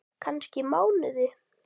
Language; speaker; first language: Icelandic; native; Icelandic